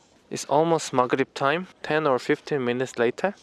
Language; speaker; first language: English; non-native, fluent; Korean